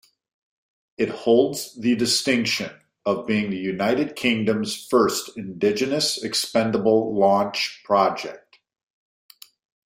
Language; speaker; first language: English; native; English